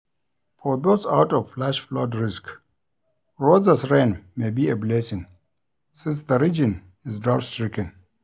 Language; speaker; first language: English; non-native, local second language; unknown